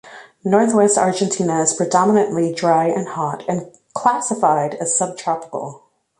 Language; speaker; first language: English; native; English